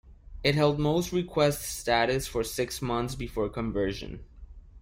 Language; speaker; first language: English; non-native, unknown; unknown